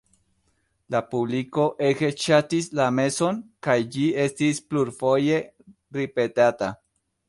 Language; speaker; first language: Esperanto; non-native, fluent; Spanish